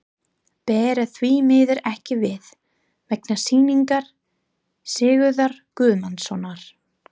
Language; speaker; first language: Icelandic; non-native, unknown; English